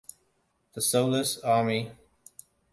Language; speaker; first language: English; non-native, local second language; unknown